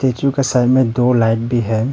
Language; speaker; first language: Hindi; early bilingual, other home language; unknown